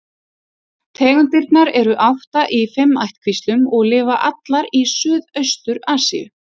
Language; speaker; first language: Icelandic; native; Icelandic